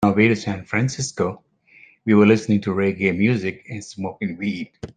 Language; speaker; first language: English; non-native, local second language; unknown